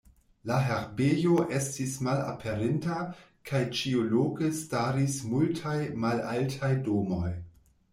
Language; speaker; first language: Esperanto; non-native, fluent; German